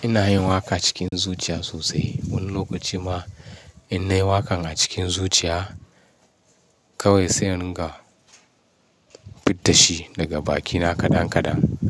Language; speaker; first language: Hausa; non-native, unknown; Yoruba